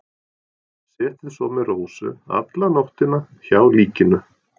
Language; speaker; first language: Icelandic; non-native, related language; Norwegian